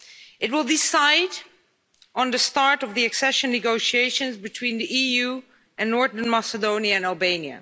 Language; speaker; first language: English; non-native, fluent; Dutch